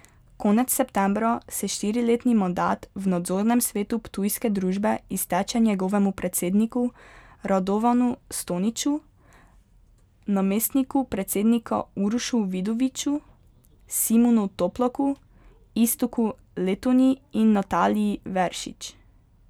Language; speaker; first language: Slovenian; native; Slovenian